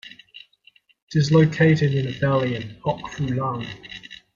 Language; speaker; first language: English; native; English